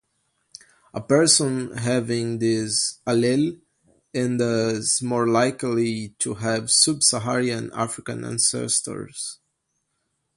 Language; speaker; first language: English; non-native, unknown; Portuguese